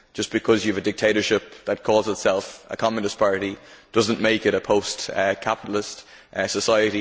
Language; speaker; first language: English; native; English